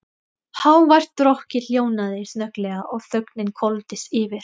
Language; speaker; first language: Icelandic; non-native, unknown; Thai